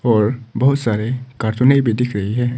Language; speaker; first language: Hindi; non-native, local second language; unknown